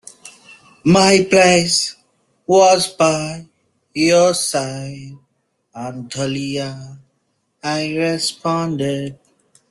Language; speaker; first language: English; non-native, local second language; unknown